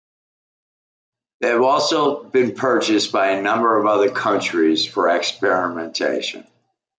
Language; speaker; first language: English; native; English